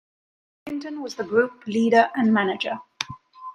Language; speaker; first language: English; native; English